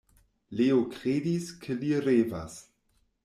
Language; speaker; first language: Esperanto; non-native, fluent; German